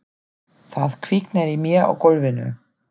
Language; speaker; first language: Icelandic; non-native, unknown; German